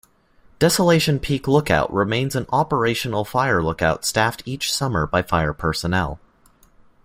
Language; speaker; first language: English; native; English